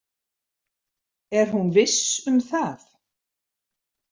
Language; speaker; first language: Icelandic; native; Icelandic